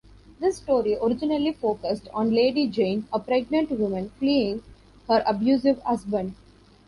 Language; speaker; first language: English; non-native, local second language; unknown